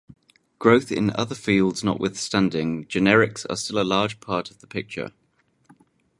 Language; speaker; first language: English; native; English